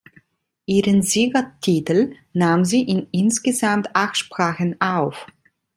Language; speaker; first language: German; non-native, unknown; Italian